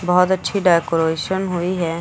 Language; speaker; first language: Hindi; native; Hindi